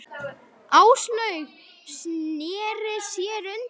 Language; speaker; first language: Icelandic; native; Icelandic